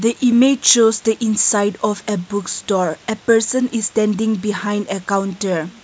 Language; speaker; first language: English; non-native, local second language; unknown